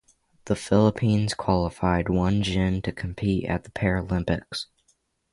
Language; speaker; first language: English; native; English